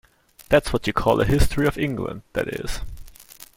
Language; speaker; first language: English; non-native, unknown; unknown